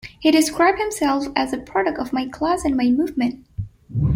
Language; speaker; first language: English; non-native, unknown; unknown